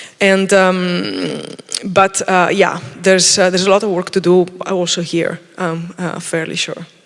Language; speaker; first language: English; non-native, fluent; Italian